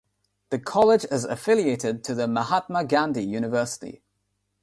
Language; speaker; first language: English; non-native, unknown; Nepali